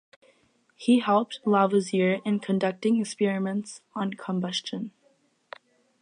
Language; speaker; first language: English; native; English